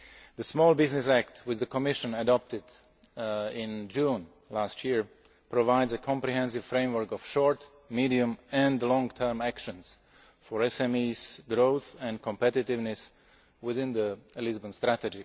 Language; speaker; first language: English; non-native, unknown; Slovak